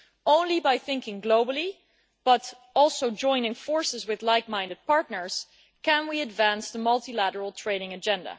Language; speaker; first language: English; non-native, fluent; Dutch